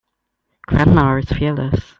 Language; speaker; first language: English; native; English